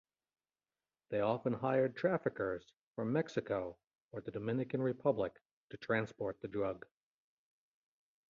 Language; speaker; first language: English; native; English